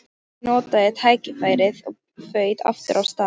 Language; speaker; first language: Icelandic; non-native, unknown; Polish